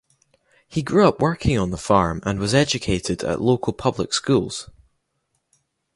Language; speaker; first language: English; native; English